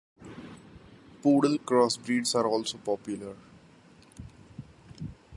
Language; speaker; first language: English; non-native, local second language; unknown